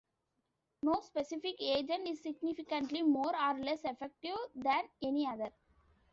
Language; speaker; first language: English; non-native, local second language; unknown